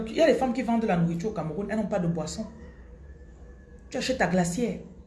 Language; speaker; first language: French; non-native, local second language; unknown